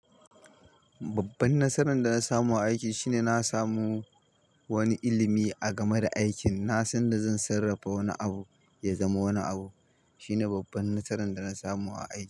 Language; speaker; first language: Hausa; native; Hausa